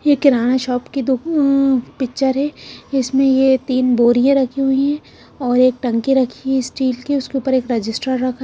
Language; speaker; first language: Hindi; non-native, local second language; Punjabi